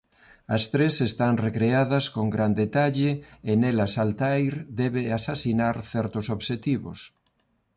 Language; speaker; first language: Galician; non-native, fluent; Spanish